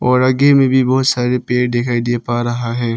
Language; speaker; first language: Hindi; non-native, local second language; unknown